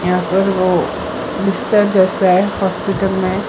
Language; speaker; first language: Hindi; non-native, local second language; Gujarati